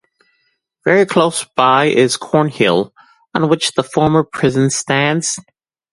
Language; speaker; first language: English; native; English